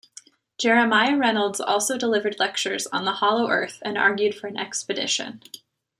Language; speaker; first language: English; native; English